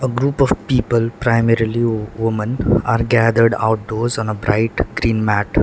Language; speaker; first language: English; non-native, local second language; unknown